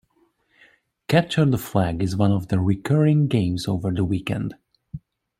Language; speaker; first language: English; non-native, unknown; Hungarian